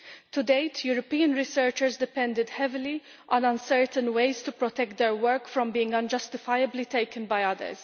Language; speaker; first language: English; non-native, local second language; Maltese